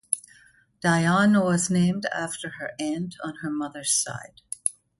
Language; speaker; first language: English; non-native, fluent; German